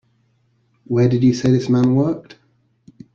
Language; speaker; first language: English; native; English